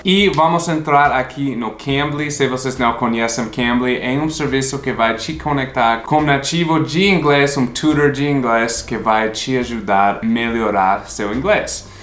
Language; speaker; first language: Portuguese; non-native, fluent; English